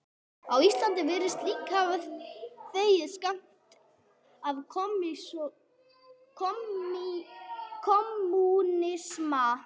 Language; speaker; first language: Icelandic; non-native, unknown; English